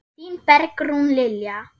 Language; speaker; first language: Icelandic; non-native, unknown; German